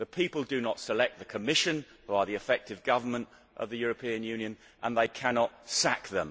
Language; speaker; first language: English; native; English